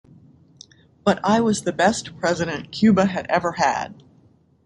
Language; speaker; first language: English; native; English